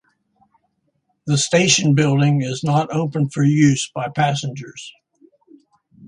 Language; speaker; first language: English; native; English